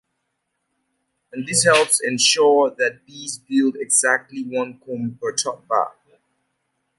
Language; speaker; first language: English; native; English